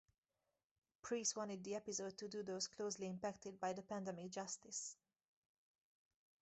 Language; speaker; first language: English; native; English